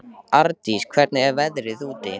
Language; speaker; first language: Icelandic; native; Icelandic